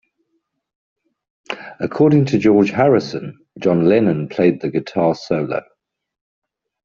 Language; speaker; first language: English; native; English